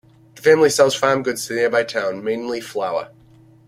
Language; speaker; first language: English; native; English